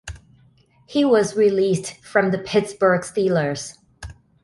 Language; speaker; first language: English; non-native, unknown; Thai